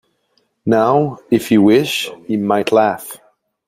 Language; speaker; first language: English; non-native, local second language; French